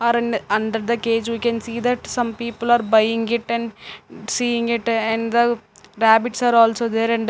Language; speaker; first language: English; non-native, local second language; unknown